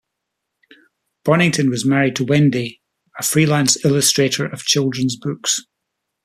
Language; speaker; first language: English; native; English